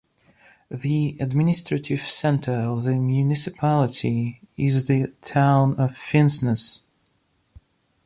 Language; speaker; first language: English; non-native, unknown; Russian